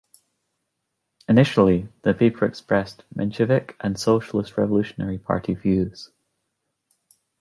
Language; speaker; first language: English; native; English